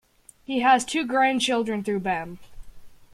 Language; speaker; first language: English; native; English